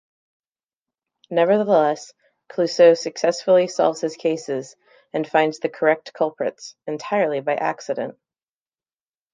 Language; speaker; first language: English; native; English